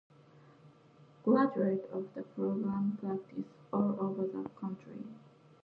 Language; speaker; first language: English; non-native, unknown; Japanese